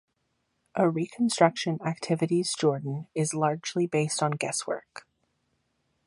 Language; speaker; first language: English; native; English